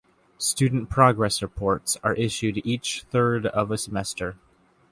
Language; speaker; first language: English; native; English